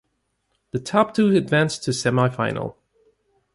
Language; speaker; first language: English; native; English